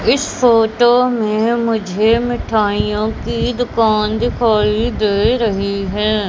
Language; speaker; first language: Hindi; native; Hindi